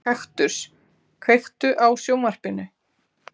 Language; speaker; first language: Icelandic; native; Icelandic